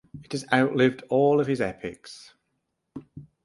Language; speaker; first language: English; native; English